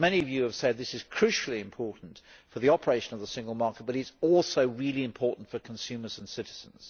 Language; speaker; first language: English; native; English